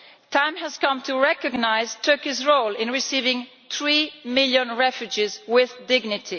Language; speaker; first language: English; non-native, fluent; Italian